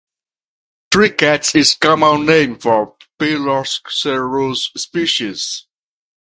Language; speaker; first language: English; non-native, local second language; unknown